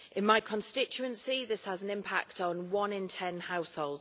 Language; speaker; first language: English; native; English